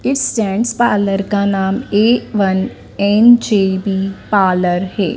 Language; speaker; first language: Hindi; native; Hindi